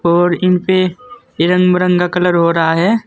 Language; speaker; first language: Hindi; native; Hindi